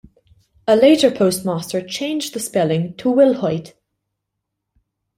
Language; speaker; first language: English; non-native, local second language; Maltese